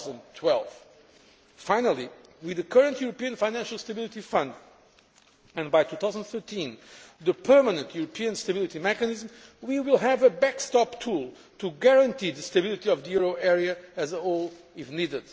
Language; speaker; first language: English; non-native, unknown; Portuguese